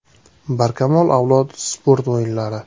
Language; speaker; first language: Uzbek; native; Uzbek